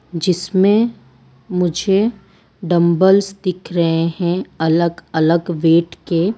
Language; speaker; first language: Hindi; non-native, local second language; Gujarati